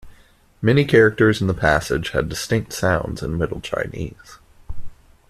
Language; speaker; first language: English; native; English